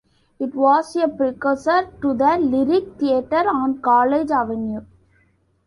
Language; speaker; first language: English; non-native, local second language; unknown